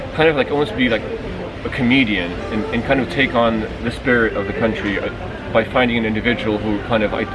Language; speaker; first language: English; native; English